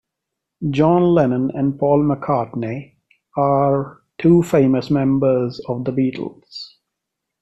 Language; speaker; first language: English; non-native, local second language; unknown